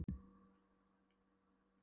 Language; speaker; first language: Icelandic; non-native, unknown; Polish